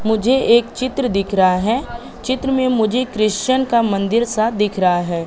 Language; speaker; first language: Hindi; native; Hindi